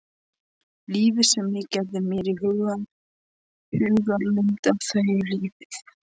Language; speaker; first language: Icelandic; non-native, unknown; Polish